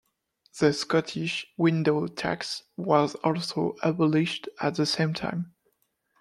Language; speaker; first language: English; non-native, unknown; French